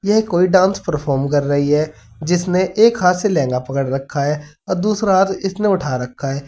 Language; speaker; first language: Hindi; native; Hindi